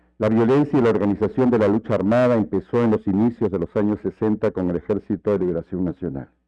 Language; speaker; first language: Spanish; native; Spanish